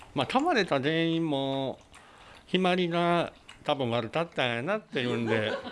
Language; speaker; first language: Japanese; native; Japanese